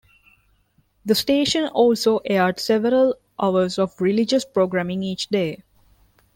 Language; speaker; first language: English; non-native, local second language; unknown